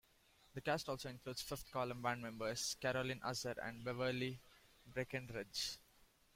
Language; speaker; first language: English; non-native, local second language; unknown